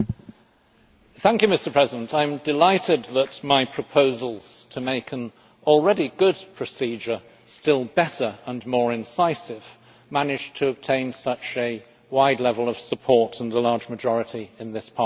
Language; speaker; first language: English; native; English